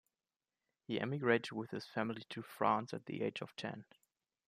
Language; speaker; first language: English; non-native, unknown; German